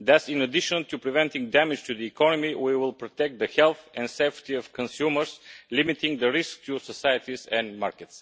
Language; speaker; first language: English; non-native, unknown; Bulgarian